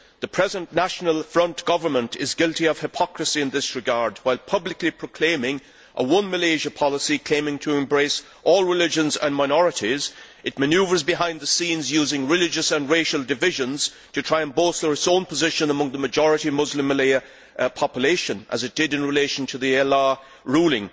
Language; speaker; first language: English; native; English